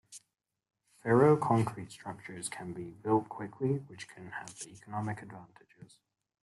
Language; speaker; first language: English; native; English